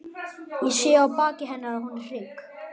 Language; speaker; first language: Icelandic; native; Icelandic